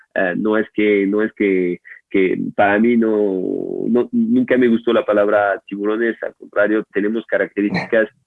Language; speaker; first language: Spanish; non-native, fluent; French